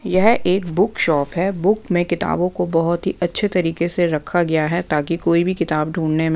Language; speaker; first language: Hindi; non-native, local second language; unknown